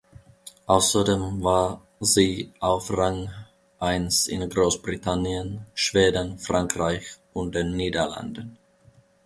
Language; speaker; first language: German; non-native, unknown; Finnish